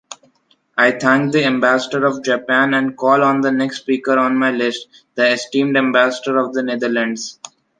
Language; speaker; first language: English; non-native, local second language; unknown